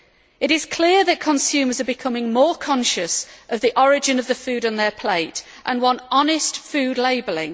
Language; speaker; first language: English; native; English